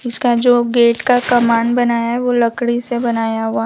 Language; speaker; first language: Hindi; non-native, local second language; Gujarati